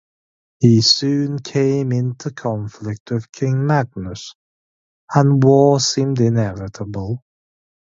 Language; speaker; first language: English; native; English